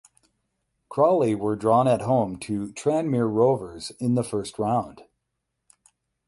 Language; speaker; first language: English; native; English